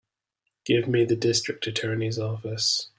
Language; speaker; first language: English; native; English